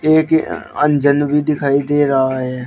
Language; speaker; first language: Hindi; native; Hindi